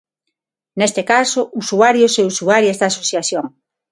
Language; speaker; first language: Galician; non-native, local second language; Spanish